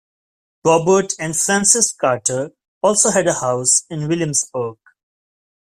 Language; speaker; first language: English; non-native, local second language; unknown